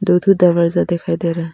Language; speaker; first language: Hindi; non-native, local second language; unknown